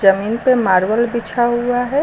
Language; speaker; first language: Hindi; native; Hindi